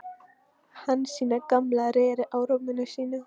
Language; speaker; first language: Icelandic; non-native, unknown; Polish